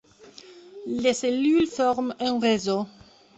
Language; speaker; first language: French; non-native, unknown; Belarusian